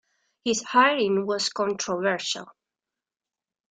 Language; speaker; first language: English; non-native, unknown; Spanish